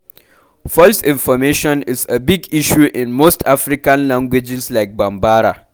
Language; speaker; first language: English; non-native, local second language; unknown